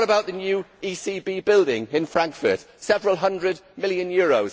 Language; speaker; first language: English; native; English